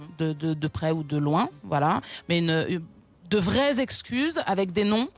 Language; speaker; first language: French; non-native, local second language; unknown